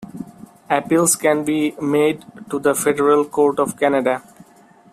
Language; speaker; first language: English; non-native, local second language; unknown